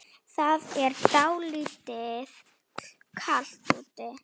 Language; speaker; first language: Icelandic; non-native, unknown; Slovak